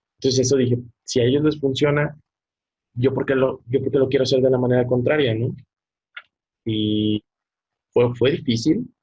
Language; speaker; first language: Spanish; native; Spanish